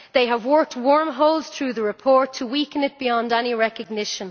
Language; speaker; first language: English; native; English